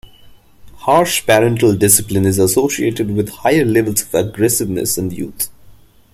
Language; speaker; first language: English; non-native, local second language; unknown